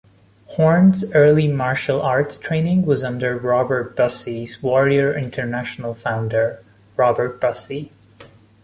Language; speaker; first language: English; non-native, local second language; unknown